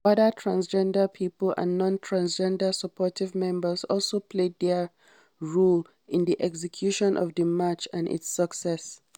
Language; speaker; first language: English; non-native, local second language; Hausa